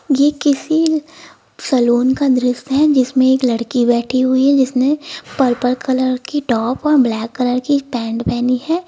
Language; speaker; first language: Hindi; native; Hindi